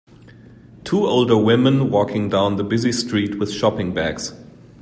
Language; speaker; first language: English; non-native, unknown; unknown